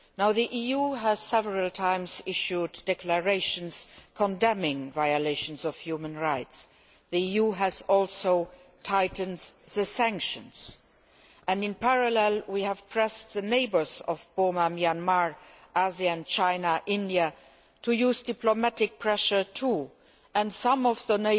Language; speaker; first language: English; non-native, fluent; Luxembourgish